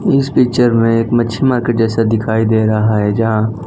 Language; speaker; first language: Hindi; non-native, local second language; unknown